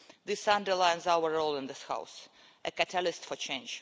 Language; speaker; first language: English; non-native, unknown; Russian